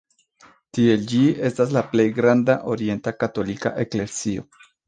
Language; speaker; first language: Esperanto; non-native, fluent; Spanish